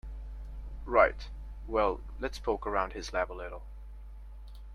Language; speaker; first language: English; native; English